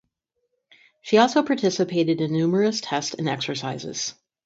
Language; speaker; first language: English; native; English